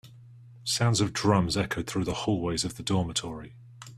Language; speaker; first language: English; native; English